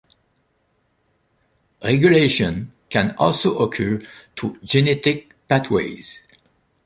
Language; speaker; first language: English; non-native, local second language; French